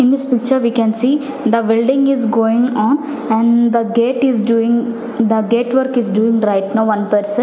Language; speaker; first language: English; non-native, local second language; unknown